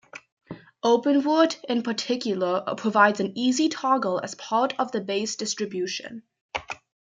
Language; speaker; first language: English; native; English